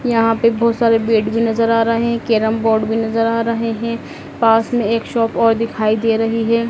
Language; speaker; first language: Hindi; native; Hindi